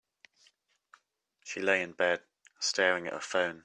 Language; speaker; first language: English; native; English